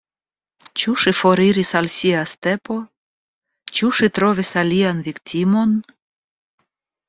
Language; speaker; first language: Esperanto; non-native, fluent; Russian